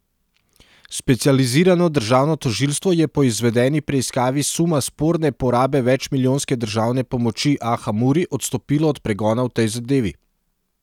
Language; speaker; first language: Slovenian; non-native, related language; Serbian